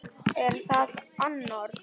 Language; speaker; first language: Icelandic; non-native, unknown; Vietnamese